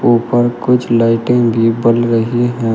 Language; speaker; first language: Hindi; native; Hindi